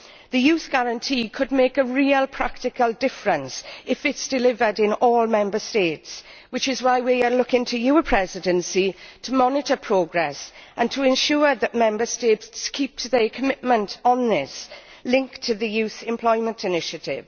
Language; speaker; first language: English; native; English